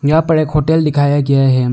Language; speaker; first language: Hindi; non-native, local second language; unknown